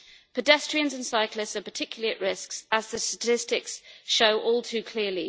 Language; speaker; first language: English; native; English